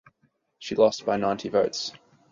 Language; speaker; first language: English; native; English